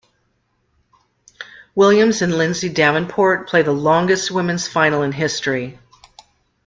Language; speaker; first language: English; native; English